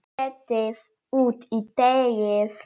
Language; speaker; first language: Icelandic; non-native, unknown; Polish